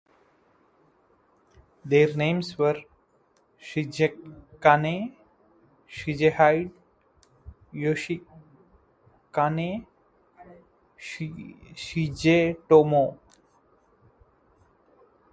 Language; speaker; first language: English; non-native, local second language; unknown